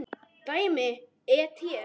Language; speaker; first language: Icelandic; non-native, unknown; Polish